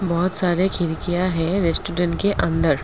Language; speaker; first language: Hindi; non-native, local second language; Assamese